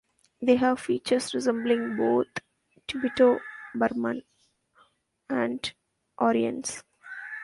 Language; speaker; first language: English; non-native, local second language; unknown